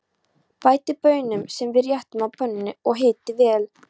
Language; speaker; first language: Icelandic; non-native, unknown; Polish